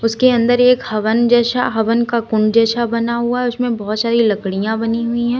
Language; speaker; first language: Hindi; native; Hindi